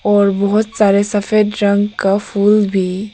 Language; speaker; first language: Hindi; non-native, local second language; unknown